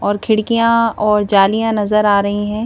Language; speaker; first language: Hindi; native; Hindi